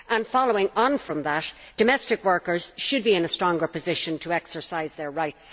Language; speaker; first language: English; native; English